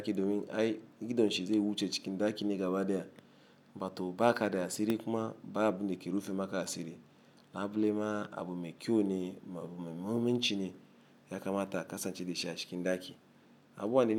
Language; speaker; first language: Hausa; non-native, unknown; Igbo